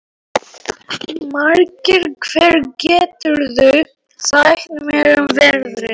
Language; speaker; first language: Icelandic; non-native, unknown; Polish